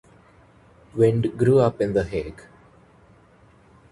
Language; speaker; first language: English; non-native, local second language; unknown